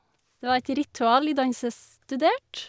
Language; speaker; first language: Norwegian; native; Norwegian